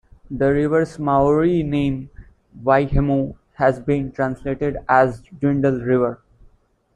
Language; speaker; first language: English; non-native, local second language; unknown